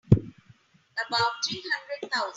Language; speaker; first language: English; non-native, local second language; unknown